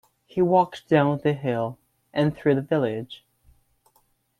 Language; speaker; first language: English; non-native, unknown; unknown